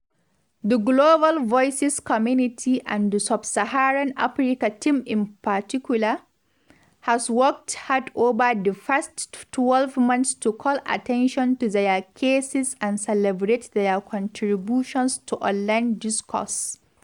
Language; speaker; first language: English; non-native, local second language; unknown